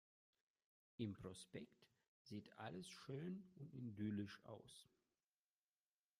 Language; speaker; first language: German; non-native, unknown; Russian